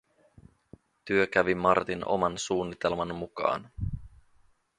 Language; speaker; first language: Finnish; native; Finnish